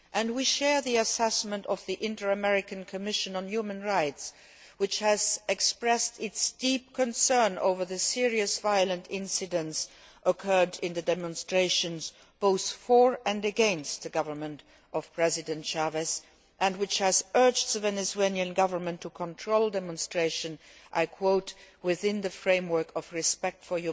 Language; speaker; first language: English; non-native, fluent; Luxembourgish